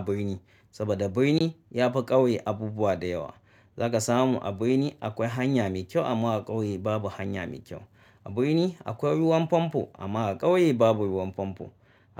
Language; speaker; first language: Hausa; native; Hausa